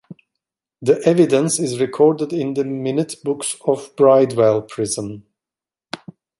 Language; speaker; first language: English; non-native, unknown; Turkish